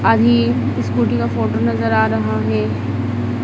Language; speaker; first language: Hindi; native; Hindi